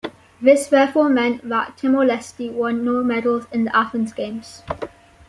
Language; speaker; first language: English; native; English